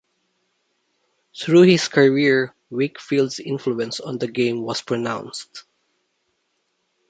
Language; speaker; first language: English; non-native, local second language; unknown